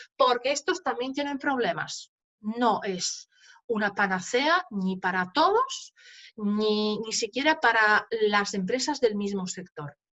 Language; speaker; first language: Spanish; non-native, fluent; Polish